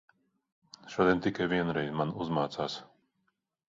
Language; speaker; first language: Latvian; non-native, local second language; Russian